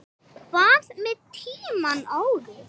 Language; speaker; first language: Icelandic; non-native, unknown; English